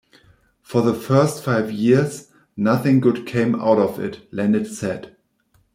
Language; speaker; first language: English; non-native, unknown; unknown